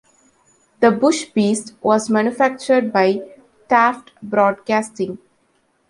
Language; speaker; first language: English; non-native, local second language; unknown